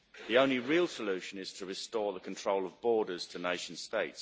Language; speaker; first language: English; native; English